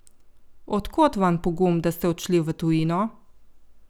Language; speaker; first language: Slovenian; native; Slovenian